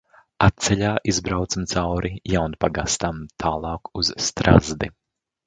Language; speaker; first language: Latvian; native; Latvian